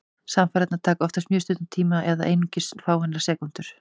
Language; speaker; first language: Icelandic; native; Icelandic